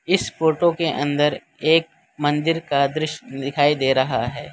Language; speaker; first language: Hindi; non-native, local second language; Gujarati